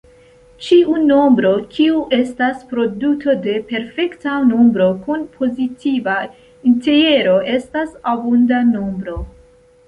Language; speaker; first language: Esperanto; non-native, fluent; Central Kurdish